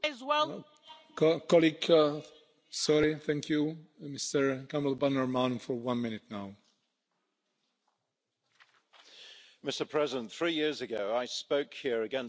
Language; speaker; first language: English; native; English